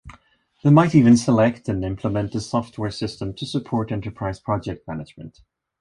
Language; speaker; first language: English; non-native, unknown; Swedish